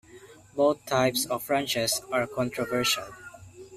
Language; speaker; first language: English; non-native, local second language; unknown